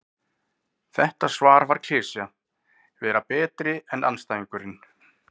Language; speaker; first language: Icelandic; native; Icelandic